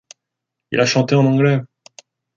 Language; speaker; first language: French; native; French